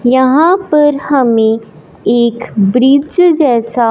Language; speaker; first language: Hindi; non-native, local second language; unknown